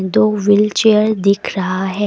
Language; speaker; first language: Hindi; non-native, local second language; Assamese